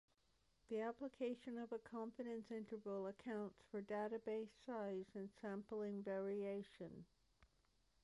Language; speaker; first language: English; native; English